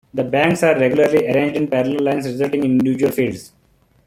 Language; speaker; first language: English; non-native, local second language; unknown